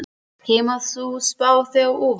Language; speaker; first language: Icelandic; non-native, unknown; German